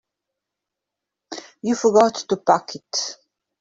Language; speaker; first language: English; native; English